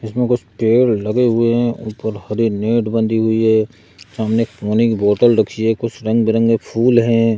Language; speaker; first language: Hindi; native; Hindi